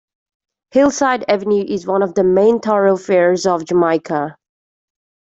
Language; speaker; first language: English; native; English